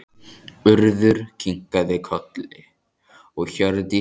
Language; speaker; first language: Icelandic; native; Icelandic